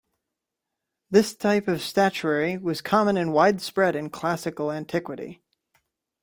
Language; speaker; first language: English; native; English